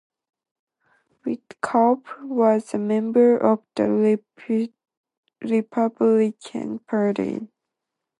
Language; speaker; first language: English; non-native, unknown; Japanese